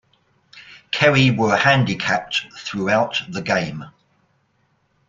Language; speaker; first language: English; native; English